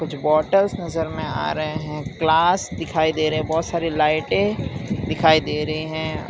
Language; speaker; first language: Hindi; non-native, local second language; Gujarati